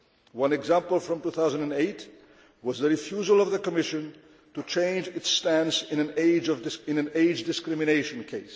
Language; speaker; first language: English; non-native, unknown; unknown